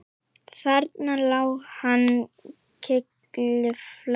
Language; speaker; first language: Icelandic; native; Icelandic